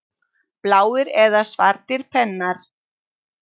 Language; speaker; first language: Icelandic; non-native, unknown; Polish